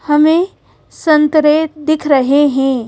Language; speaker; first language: Hindi; native; Hindi